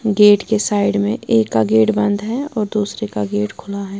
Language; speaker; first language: Hindi; non-native, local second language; Punjabi